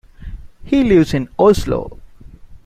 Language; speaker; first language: English; non-native, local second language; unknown